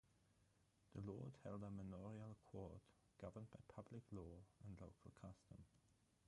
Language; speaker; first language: English; non-native, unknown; German